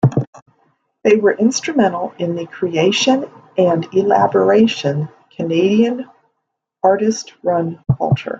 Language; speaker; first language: English; native; English